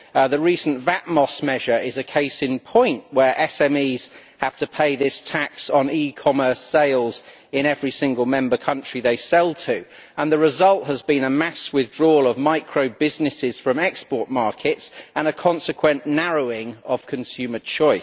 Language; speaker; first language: English; native; English